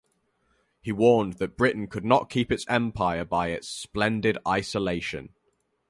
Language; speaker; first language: English; native; English